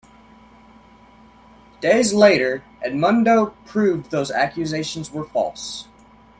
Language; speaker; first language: English; native; English